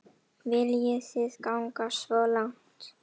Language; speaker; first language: Icelandic; non-native, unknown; Indonesian